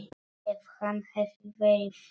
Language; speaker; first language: Icelandic; non-native, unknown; Polish